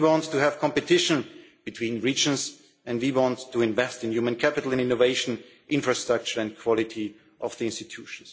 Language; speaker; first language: English; non-native, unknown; German